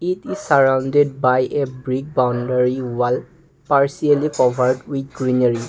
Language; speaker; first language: English; non-native, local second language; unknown